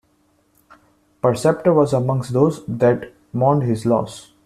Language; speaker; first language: English; non-native, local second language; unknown